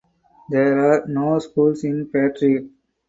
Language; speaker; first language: English; non-native, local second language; Tamil